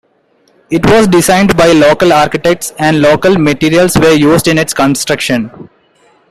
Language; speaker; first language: English; non-native, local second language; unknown